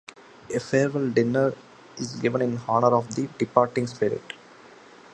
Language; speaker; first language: English; non-native, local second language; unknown